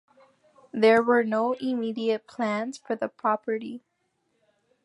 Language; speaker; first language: English; native; English